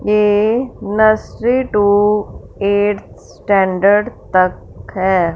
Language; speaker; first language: Hindi; non-native, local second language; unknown